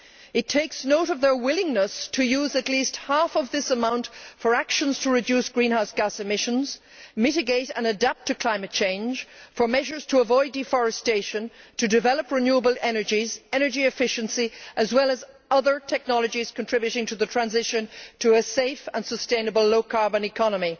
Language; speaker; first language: English; native; English